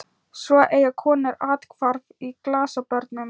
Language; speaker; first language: Icelandic; non-native, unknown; Thai